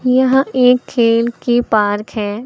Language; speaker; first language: Hindi; native; Hindi